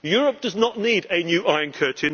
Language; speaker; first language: English; native; English